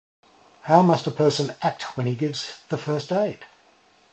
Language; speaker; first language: English; native; English